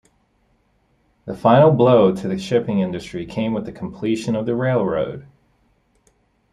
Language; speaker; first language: English; native; English